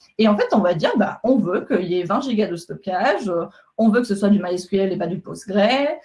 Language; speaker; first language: French; non-native, fluent; Spanish